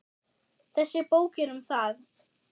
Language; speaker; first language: Icelandic; non-native, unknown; German